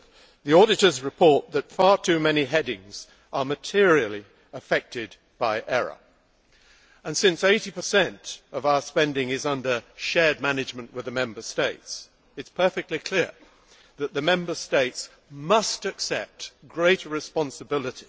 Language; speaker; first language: English; native; English